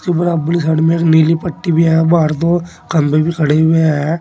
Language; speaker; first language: Hindi; native; Hindi